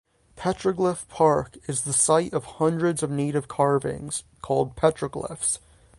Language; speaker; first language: English; native; English